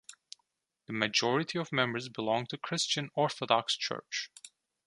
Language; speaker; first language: English; non-native, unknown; Turkish